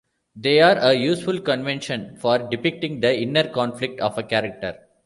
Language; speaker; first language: English; non-native, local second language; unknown